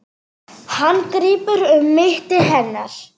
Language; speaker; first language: Icelandic; non-native, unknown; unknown